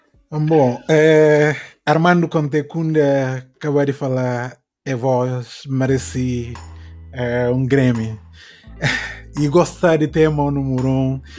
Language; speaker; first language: Portuguese; non-native, local second language; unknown